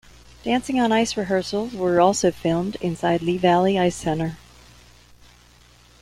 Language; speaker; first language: English; native; English